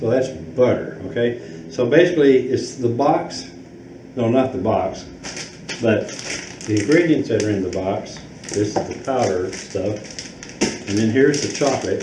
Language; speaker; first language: English; native; English